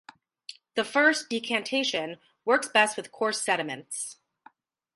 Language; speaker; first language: English; native; English